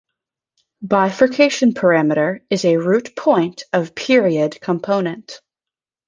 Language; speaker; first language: English; native; English